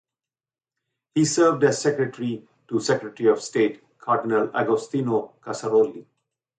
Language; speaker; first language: English; non-native, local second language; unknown